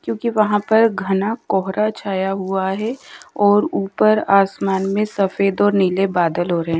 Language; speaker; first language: Hindi; native; Hindi